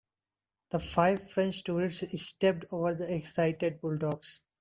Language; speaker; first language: English; non-native, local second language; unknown